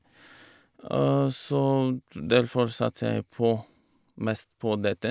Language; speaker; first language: Norwegian; non-native, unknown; Bulgarian